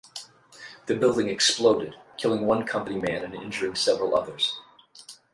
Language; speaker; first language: English; native; English